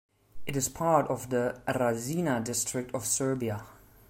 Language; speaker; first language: English; non-native, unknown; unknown